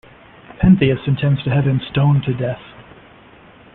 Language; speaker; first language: English; native; English